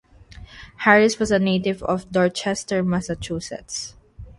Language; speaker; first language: English; non-native, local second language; Filipino